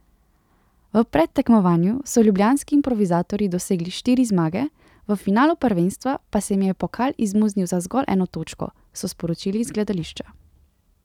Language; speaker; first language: Slovenian; native; Slovenian